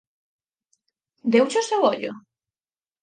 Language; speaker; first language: Galician; native; Galician